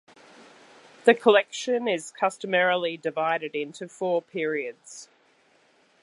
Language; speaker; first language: English; native; English